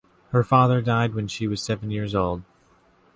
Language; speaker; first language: English; native; English